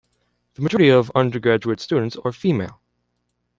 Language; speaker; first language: English; native; English